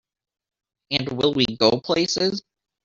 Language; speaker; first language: English; native; English